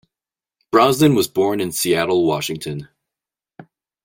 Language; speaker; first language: English; native; English